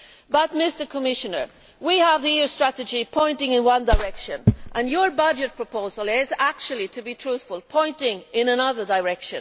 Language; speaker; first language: English; non-native, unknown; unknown